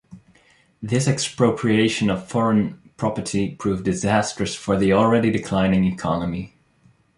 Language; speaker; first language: English; non-native, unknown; Dutch